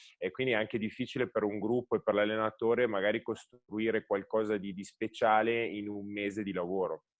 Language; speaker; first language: Italian; native; Italian